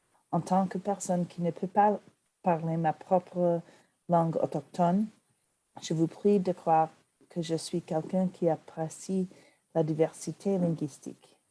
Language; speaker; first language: French; non-native, learner; English